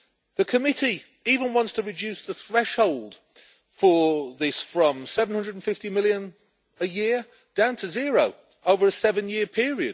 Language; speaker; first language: English; native; English